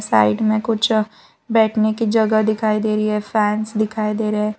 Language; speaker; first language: Hindi; non-native, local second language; Gujarati